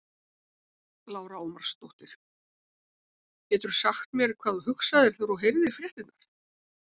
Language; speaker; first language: Icelandic; native; Icelandic